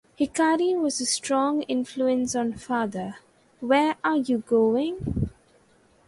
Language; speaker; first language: English; non-native, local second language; Malayalam